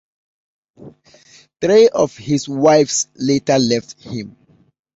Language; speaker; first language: English; native; English